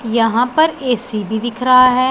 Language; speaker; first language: Hindi; non-native, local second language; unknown